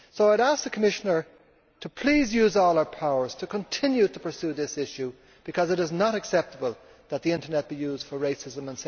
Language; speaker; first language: English; native; English